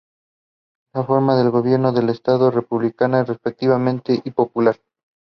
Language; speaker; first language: English; non-native, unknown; Spanish